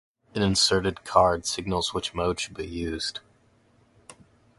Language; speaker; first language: English; native; English